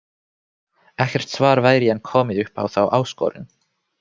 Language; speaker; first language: Icelandic; non-native, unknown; Finnish